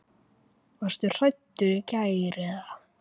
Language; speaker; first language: Icelandic; native; Icelandic